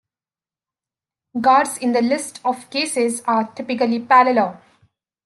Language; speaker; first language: English; native; English